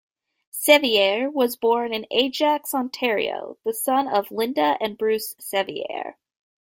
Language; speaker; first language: English; native; English